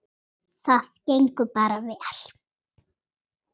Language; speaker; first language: Icelandic; native; Icelandic